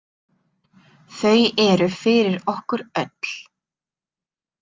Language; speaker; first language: Icelandic; native; Icelandic